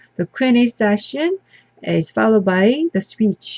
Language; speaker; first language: English; non-native, fluent; Korean